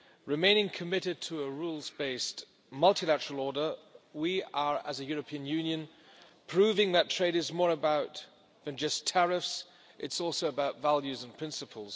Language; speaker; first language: English; non-native, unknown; German